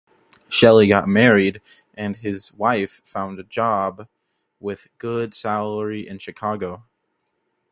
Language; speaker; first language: English; native; English